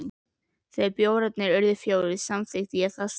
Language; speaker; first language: Icelandic; native; Icelandic